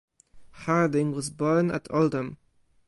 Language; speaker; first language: English; non-native, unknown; Polish